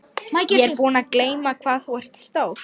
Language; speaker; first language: Icelandic; non-native, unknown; Lithuanian